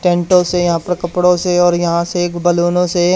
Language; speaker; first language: Hindi; native; Hindi